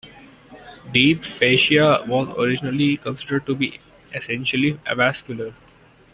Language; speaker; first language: English; non-native, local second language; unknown